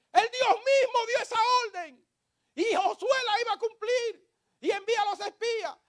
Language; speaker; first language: Spanish; native; Spanish